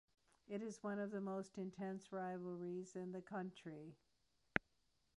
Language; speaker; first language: English; native; English